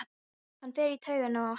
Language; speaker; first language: Icelandic; non-native, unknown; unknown